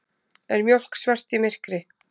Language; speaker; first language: Icelandic; native; Icelandic